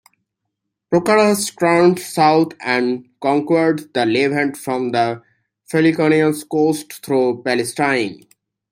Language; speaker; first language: English; native; English